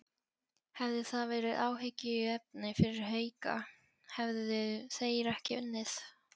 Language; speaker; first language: Icelandic; non-native, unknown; Polish